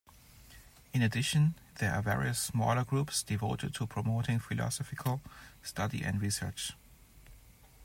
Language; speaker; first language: English; non-native, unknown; German